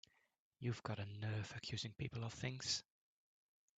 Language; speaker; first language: English; native; English